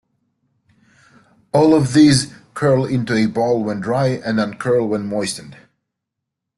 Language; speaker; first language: English; native; English